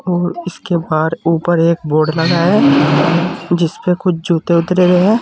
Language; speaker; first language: Hindi; native; Hindi